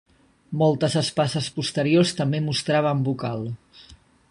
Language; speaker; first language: Catalan; native; Catalan